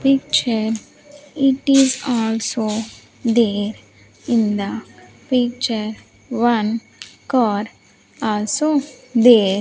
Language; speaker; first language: English; non-native, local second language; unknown